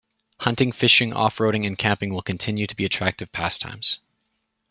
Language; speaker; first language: English; native; English